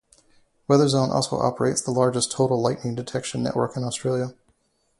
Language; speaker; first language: English; native; English